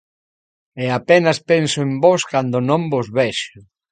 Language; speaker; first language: Galician; native; Galician